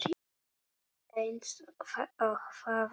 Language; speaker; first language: Icelandic; non-native, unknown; Polish